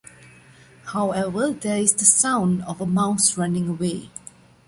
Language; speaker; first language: English; non-native, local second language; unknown